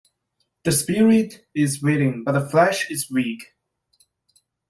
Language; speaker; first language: English; non-native, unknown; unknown